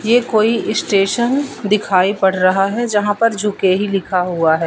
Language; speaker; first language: Hindi; native; Hindi